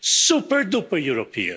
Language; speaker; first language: English; non-native, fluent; Polish